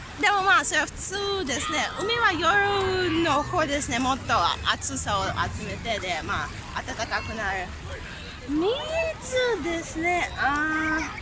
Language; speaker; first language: Japanese; non-native, fluent; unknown